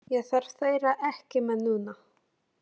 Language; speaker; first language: Icelandic; non-native, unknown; Polish